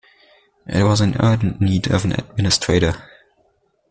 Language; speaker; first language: English; non-native, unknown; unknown